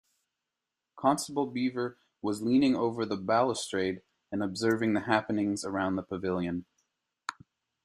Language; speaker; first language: English; native; English